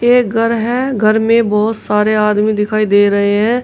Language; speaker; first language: Hindi; native; Hindi